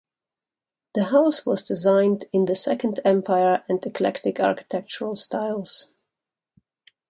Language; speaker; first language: English; native; English